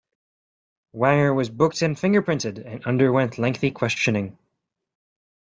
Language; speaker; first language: English; non-native, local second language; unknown